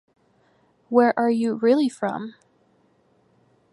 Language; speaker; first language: English; native; English